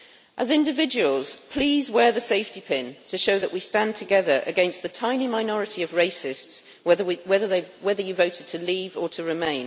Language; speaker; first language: English; native; English